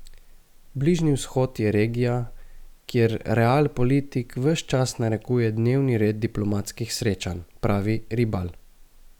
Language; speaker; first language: Slovenian; native; Slovenian